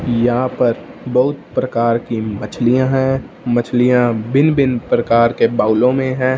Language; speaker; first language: Hindi; non-native, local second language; Punjabi